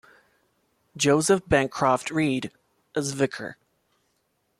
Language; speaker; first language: English; non-native, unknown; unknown